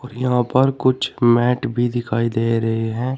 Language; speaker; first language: Hindi; native; Hindi